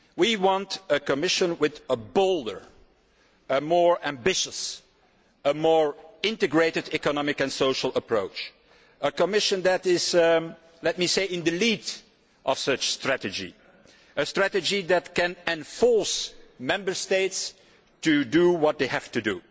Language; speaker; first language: English; non-native, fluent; Dutch